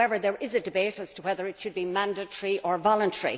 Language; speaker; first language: English; native; English